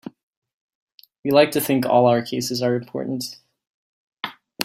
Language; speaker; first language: English; native; English